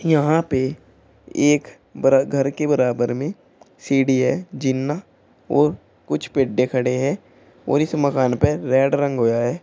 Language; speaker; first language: Hindi; native; Hindi